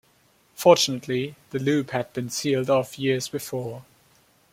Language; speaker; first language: English; non-native, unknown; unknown